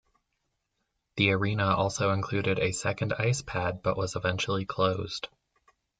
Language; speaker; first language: English; native; English